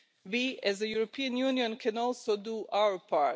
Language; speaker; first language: English; non-native, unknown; Croatian